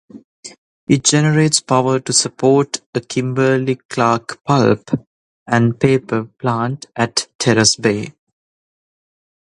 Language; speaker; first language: English; non-native, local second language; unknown